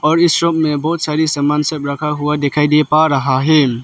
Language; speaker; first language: Hindi; non-native, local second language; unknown